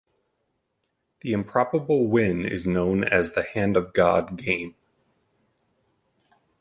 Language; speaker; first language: English; native; English